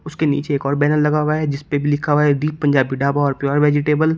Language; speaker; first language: Hindi; native; Hindi